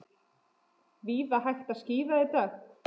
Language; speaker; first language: Icelandic; native; Icelandic